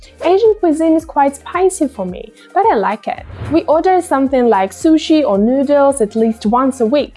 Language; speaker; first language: English; non-native, fluent; Russian